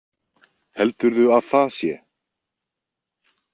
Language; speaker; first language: Icelandic; native; Icelandic